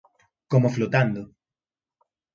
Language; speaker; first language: Galician; native; Galician